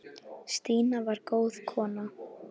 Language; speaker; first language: Icelandic; native; Icelandic